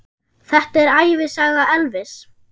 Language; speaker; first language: Icelandic; non-native, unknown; German